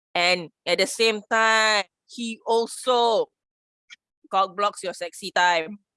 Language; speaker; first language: English; non-native, local second language; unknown